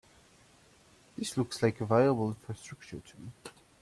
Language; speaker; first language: English; native; English